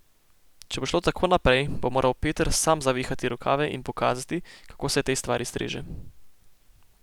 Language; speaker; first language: Slovenian; native; Slovenian